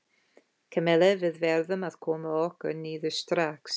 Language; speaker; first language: Icelandic; non-native, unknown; English